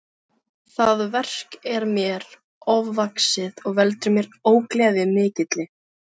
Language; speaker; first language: Icelandic; non-native, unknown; Filipino